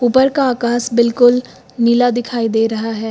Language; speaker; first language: Hindi; native; Hindi